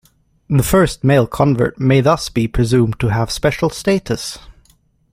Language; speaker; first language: English; native; English